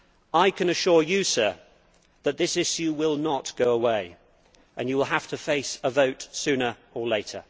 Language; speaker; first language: English; native; English